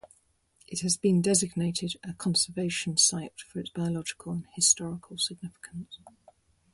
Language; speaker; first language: English; native; English